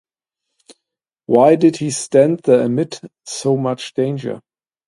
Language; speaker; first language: English; non-native, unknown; German